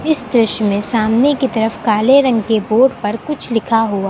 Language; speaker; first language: Hindi; native; Hindi